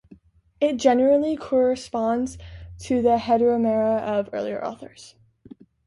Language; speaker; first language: English; native; English